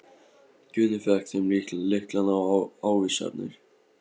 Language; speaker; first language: Icelandic; non-native, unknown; Polish